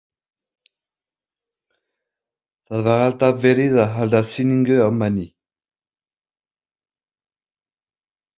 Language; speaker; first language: Icelandic; non-native, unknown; French